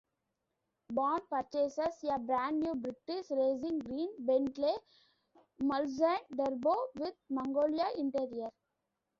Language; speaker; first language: English; non-native, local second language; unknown